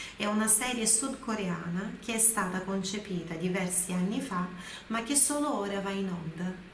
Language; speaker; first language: Italian; non-native, fluent; Portuguese